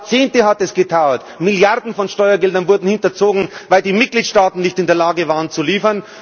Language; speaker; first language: German; native; German